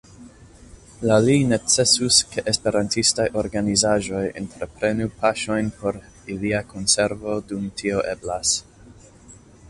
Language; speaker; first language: Esperanto; non-native, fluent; English